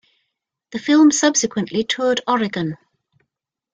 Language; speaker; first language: English; native; English